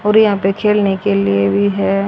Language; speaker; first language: Hindi; native; Hindi